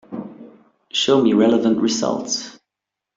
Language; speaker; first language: English; non-native, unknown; German